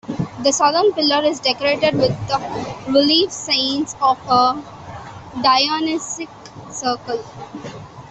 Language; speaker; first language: English; non-native, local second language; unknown